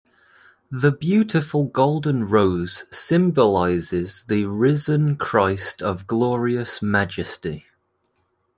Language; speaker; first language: English; native; English